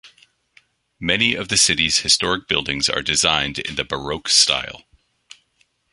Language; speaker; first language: English; non-native, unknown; French